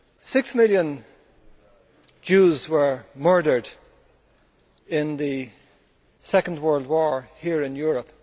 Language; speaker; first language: English; native; English